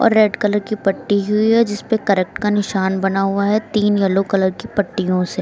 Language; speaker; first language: Hindi; native; Hindi